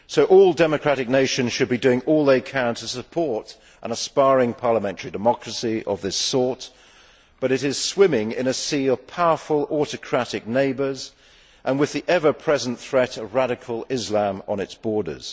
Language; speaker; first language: English; native; English